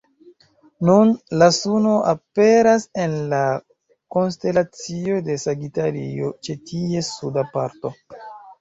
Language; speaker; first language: Esperanto; non-native, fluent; Chinese